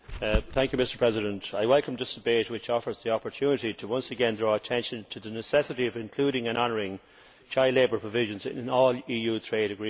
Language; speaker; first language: English; native; English